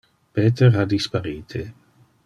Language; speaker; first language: Interlingua; non-native, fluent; Dutch